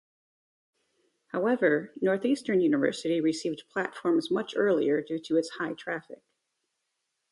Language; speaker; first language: English; native; English